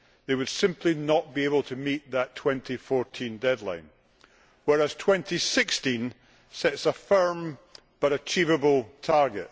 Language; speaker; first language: English; native; English